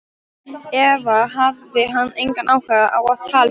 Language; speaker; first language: Icelandic; non-native, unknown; Polish